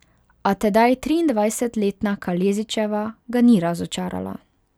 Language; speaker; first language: Slovenian; non-native, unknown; Hungarian